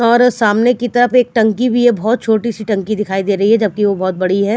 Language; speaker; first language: Hindi; non-native, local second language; Punjabi